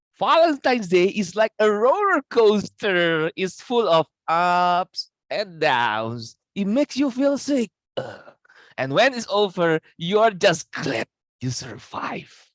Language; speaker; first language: English; non-native, fluent; Indonesian